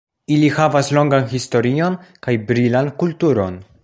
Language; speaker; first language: Esperanto; non-native, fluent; Polish